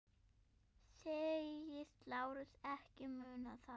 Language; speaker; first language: Icelandic; non-native, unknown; German